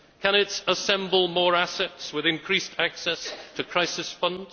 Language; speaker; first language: English; native; English